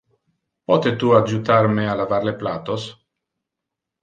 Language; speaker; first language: Interlingua; non-native, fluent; Italian